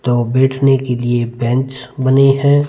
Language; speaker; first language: Hindi; non-native, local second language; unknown